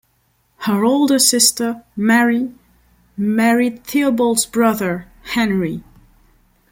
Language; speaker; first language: English; non-native, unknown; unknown